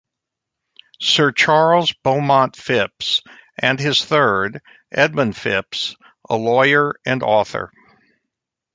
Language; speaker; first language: English; native; English